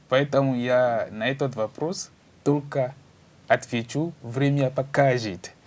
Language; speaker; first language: Russian; non-native, learner; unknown